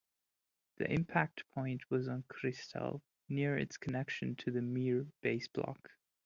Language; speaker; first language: English; non-native, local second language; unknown